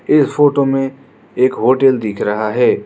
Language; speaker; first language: Hindi; non-native, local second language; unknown